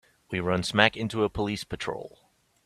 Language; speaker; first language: English; native; English